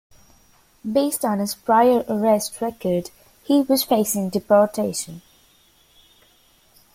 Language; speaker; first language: English; native; English